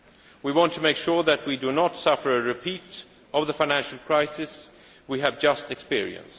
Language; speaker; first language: English; non-native, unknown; Swedish